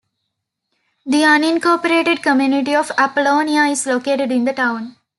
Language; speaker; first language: English; non-native, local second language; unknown